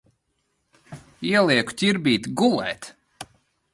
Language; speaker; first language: Latvian; non-native, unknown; Lithuanian